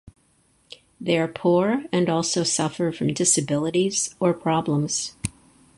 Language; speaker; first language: English; native; English